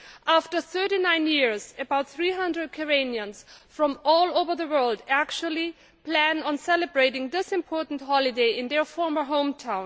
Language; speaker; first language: English; non-native, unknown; Greek